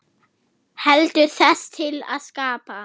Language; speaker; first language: Icelandic; non-native, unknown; German